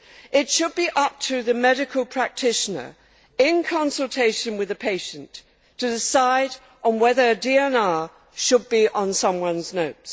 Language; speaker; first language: English; native; English